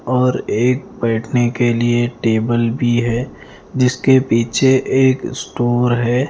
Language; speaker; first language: Hindi; non-native, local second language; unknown